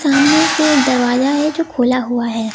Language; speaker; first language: Hindi; native; Hindi